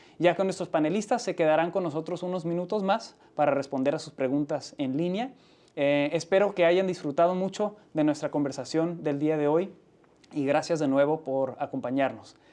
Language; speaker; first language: Spanish; early bilingual, heritage; Spanish